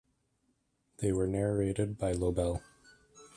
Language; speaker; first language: English; native; English